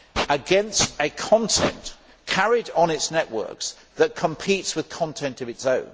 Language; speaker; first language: English; native; English